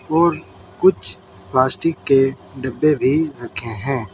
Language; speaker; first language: Hindi; native; Hindi